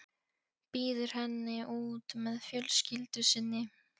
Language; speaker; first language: Icelandic; non-native, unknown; Polish